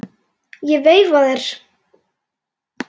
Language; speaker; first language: Icelandic; native; Icelandic